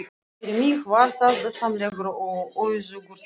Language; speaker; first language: Icelandic; non-native, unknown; Russian